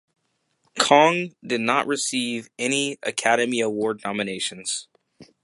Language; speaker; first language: English; native; English